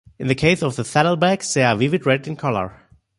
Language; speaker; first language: English; non-native, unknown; German